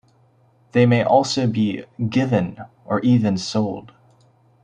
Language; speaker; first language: English; native; English